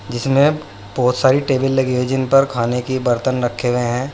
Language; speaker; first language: Hindi; native; Hindi